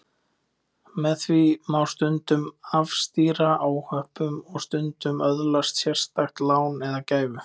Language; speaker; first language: Icelandic; native; Icelandic